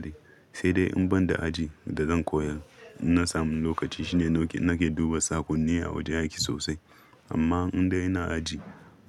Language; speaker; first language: Hausa; non-native, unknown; Yoruba